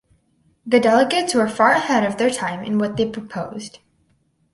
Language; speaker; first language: English; native; English